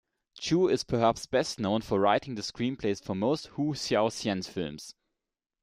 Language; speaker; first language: English; non-native, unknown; German